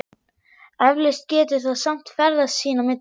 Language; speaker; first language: Icelandic; non-native, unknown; German